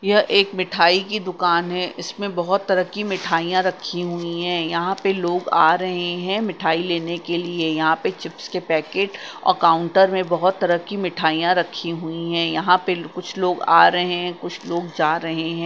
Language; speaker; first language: Hindi; non-native, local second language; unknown